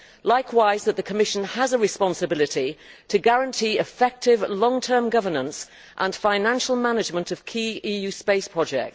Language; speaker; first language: English; native; English